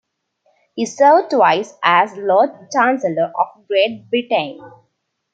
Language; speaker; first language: English; non-native, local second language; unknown